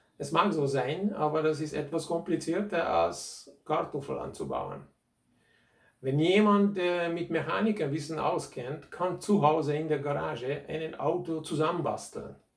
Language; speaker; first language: German; non-native, fluent; Hungarian